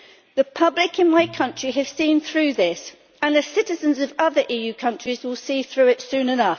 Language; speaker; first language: English; native; English